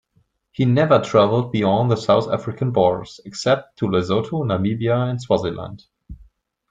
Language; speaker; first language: English; non-native, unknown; German